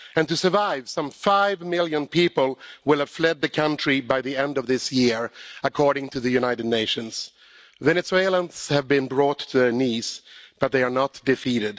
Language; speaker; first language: English; non-native, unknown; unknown